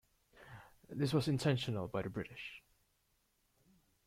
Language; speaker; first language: English; native; English